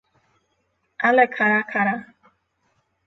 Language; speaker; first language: English; non-native, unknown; Polish